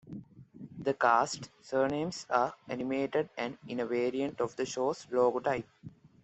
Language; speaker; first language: English; non-native, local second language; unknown